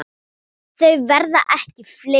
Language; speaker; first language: Icelandic; non-native, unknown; Thai